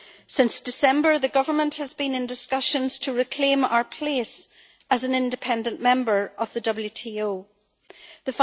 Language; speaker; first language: English; native; English